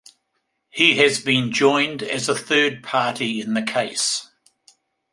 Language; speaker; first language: English; native; English